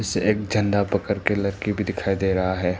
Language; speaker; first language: Hindi; non-native, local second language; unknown